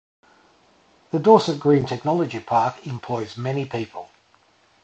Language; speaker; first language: English; native; English